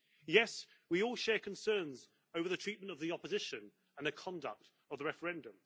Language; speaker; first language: English; native; English